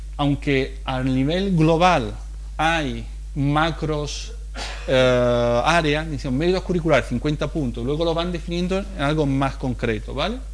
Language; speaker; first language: Spanish; non-native, fluent; Italian